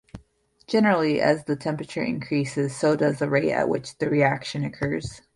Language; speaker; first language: English; native; English